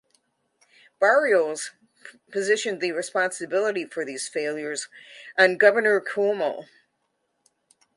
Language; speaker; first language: English; native; English